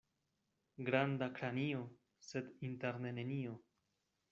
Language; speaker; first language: Esperanto; non-native, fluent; Spanish